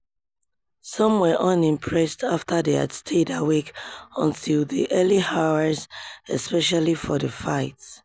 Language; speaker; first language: English; non-native, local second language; Yoruba